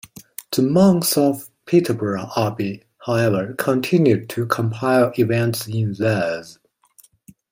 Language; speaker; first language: English; non-native, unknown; Chinese